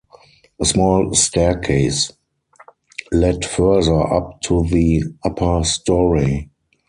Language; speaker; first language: English; non-native, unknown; German